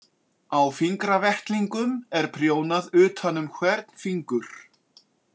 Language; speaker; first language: Icelandic; native; Icelandic